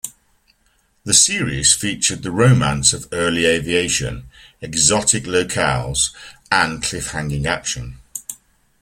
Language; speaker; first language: English; native; English